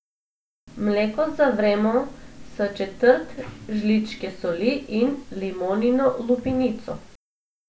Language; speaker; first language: Slovenian; non-native, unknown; Macedonian